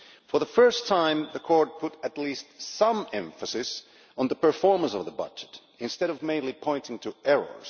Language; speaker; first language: English; non-native, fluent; Finnish